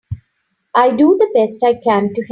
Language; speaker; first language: English; non-native, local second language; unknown